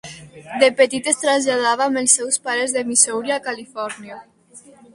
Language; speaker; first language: Catalan; non-native, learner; Spanish